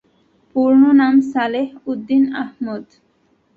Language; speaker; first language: Bangla; native; Bangla